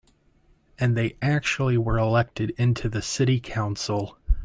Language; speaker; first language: English; native; English